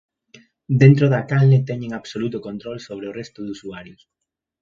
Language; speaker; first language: Galician; native; Galician